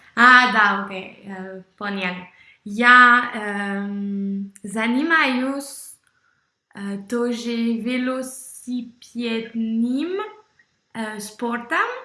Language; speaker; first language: Russian; non-native, learner; French